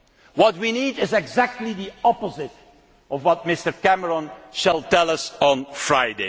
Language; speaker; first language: English; non-native, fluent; Dutch